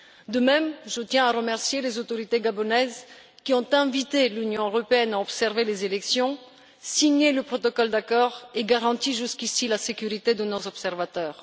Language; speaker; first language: French; non-native, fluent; Bulgarian